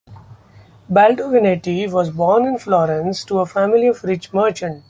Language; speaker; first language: English; non-native, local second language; Marathi